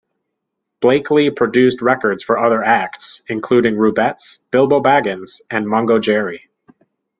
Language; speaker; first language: English; native; English